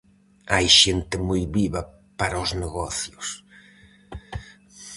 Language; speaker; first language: Galician; native; Galician